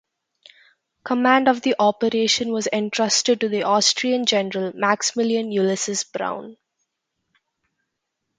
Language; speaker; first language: English; non-native, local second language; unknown